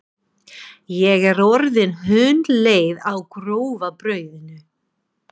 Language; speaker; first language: Icelandic; non-native, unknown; English